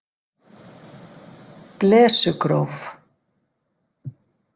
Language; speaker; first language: Icelandic; native; Icelandic